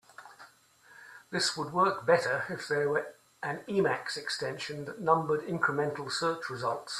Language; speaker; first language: English; native; English